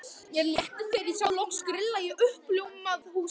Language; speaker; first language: Icelandic; native; Icelandic